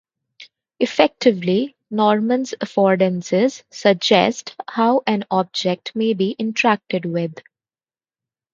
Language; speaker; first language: English; non-native, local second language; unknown